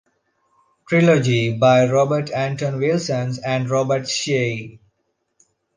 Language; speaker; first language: English; non-native, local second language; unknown